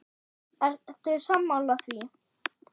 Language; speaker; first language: Icelandic; non-native, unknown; German